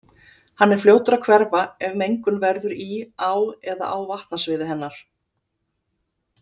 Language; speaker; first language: Icelandic; native; Icelandic